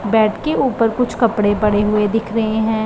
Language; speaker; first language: Hindi; non-native, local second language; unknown